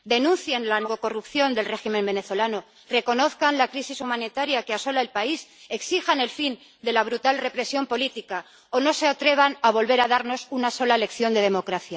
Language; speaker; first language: Spanish; native; Spanish